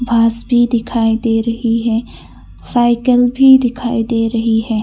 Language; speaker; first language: Hindi; non-native, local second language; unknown